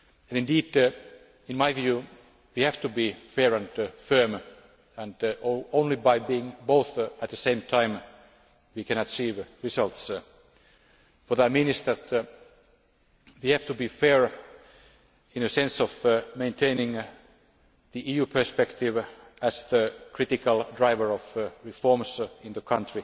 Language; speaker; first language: English; non-native, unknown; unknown